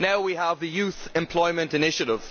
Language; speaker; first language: English; native; English